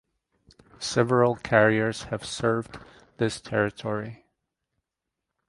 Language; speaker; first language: English; native; English